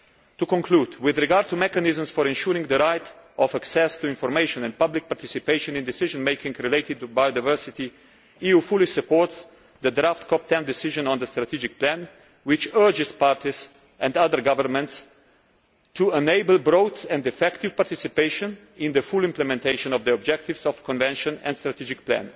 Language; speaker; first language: English; non-native, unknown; Slovenian